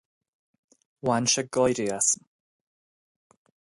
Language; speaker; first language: Irish; native; Irish